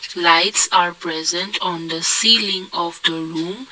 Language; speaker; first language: English; non-native, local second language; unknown